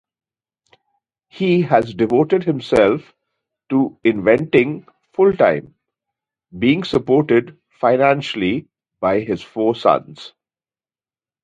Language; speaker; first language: English; native; English